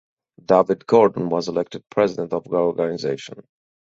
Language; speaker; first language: English; native; English